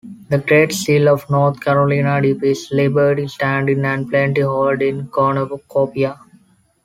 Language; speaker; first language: English; non-native, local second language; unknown